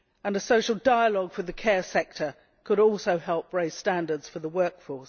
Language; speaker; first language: English; native; English